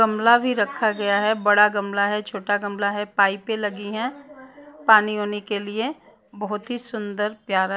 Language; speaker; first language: Hindi; non-native, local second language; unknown